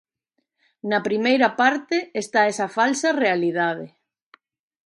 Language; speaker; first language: Galician; native; Galician